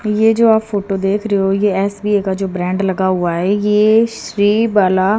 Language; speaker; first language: Hindi; native; Hindi